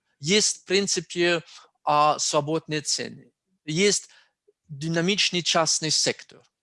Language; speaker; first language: Russian; non-native, fluent; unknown